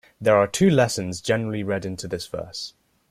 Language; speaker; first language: English; native; English